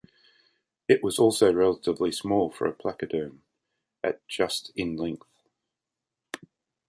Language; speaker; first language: English; native; English